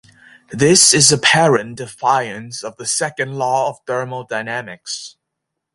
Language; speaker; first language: English; native; English